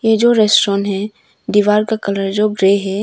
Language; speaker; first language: Hindi; early bilingual, other home language; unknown